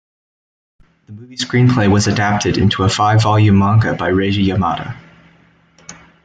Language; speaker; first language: English; native; English